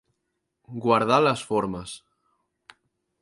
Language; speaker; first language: Catalan; native; Catalan